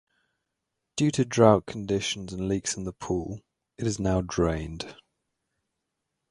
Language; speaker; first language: English; native; English